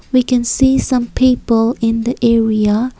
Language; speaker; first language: English; non-native, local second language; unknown